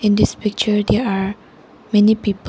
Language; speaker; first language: English; non-native, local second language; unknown